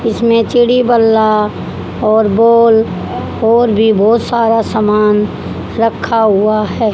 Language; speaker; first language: Hindi; native; Hindi